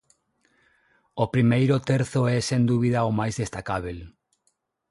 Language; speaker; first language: Galician; non-native, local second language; Spanish